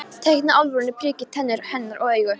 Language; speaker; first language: Icelandic; non-native, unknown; Polish